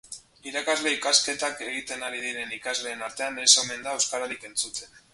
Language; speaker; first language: Basque; native; Basque